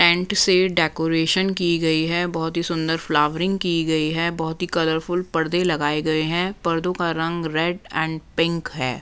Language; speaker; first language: Hindi; non-native, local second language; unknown